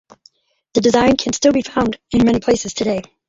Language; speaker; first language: English; native; English